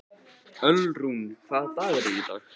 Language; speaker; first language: Icelandic; native; Icelandic